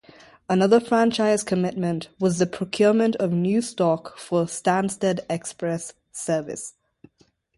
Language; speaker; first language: English; non-native, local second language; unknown